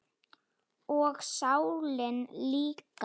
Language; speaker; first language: Icelandic; non-native, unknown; Slovak